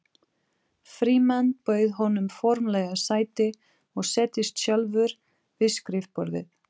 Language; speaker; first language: Icelandic; non-native, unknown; Portuguese